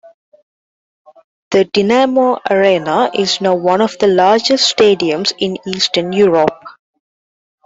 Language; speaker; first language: English; non-native, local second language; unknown